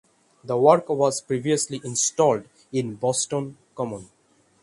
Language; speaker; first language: English; non-native, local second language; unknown